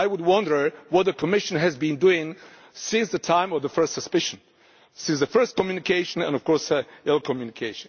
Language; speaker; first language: English; non-native, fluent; Czech